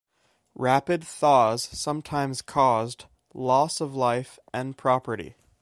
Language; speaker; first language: English; native; English